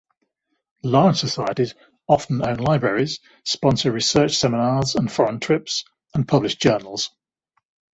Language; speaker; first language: English; native; English